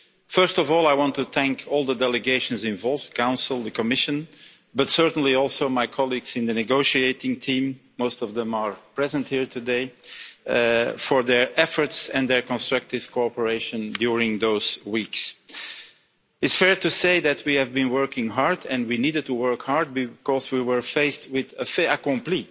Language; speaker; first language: English; non-native, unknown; Dutch